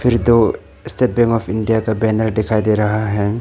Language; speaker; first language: Hindi; non-native, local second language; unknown